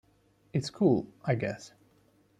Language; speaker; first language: English; non-native, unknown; German